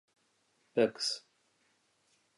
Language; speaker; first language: English; native; English